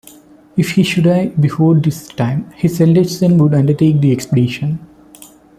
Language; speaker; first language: English; non-native, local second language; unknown